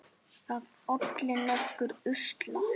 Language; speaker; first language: Icelandic; native; Icelandic